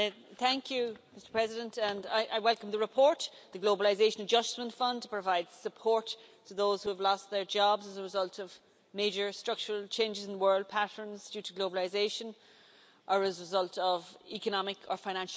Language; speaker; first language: English; native; English